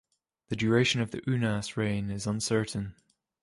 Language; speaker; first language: English; native; English